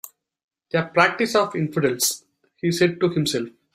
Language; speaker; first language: English; non-native, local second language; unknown